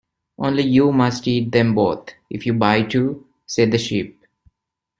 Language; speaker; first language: English; non-native, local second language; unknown